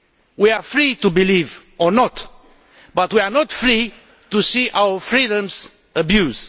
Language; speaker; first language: English; non-native, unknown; Romanian